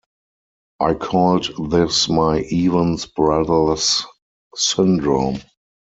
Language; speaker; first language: English; non-native, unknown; German